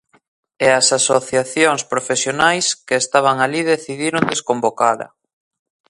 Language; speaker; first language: Galician; native; Galician